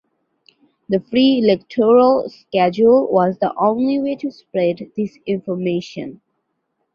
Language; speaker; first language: English; non-native, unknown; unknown